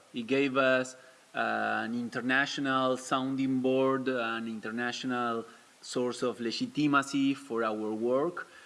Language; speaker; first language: English; non-native, fluent; Spanish